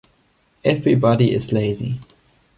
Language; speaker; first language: English; non-native, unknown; German